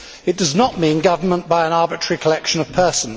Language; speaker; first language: English; native; English